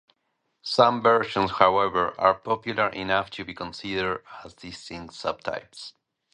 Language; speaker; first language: English; non-native, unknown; Spanish